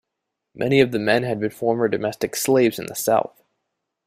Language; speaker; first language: English; native; English